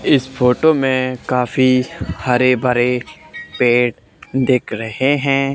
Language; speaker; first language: Hindi; native; Hindi